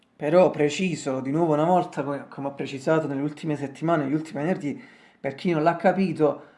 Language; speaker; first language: Italian; native; Italian